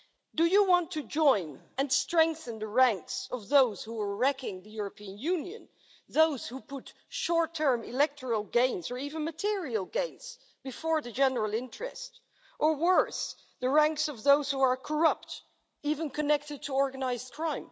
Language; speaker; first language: English; non-native, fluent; Dutch